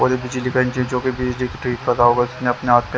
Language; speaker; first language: Hindi; native; Hindi